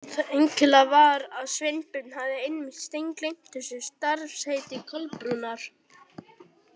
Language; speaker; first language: Icelandic; native; Icelandic